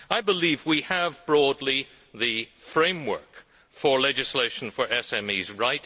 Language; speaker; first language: English; native; English